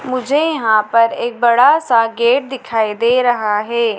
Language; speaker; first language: Hindi; native; Hindi